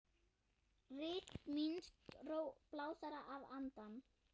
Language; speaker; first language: Icelandic; non-native, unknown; German